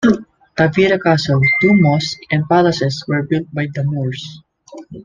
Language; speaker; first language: English; non-native, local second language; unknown